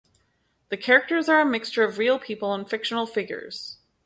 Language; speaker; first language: English; native; English